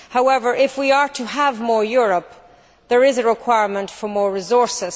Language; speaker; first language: English; native; English